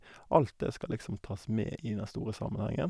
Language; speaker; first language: Norwegian; native; Norwegian